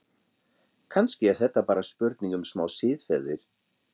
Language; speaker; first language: Icelandic; non-native, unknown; German